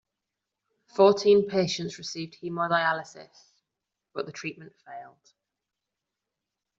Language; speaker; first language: English; non-native, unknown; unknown